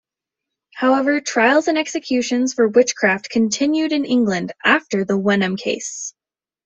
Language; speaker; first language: English; native; English